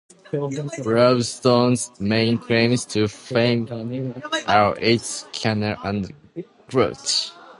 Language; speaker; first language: English; non-native, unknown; Japanese